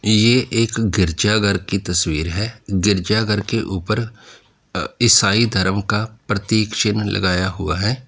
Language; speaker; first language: Hindi; native; Hindi